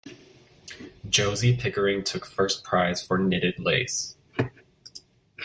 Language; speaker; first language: English; native; English